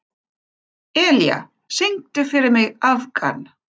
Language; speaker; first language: Icelandic; non-native, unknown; German